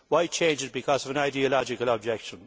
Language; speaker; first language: English; native; English